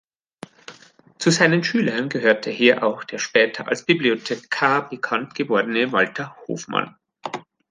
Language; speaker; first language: German; native; German